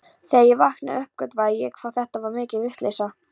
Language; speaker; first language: Icelandic; non-native, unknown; Polish